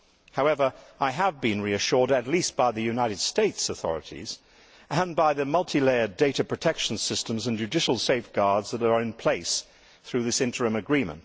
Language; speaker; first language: English; native; English